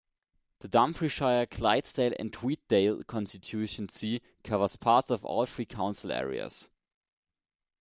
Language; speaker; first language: English; non-native, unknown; German